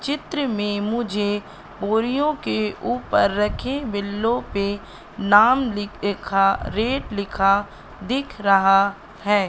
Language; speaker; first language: Hindi; native; Hindi